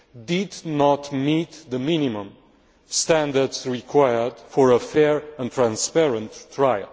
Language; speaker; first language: English; non-native, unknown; Romanian